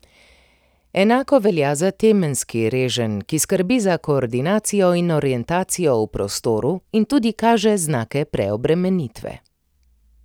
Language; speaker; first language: Slovenian; native; Slovenian